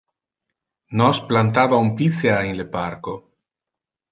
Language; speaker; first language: Interlingua; non-native, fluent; Italian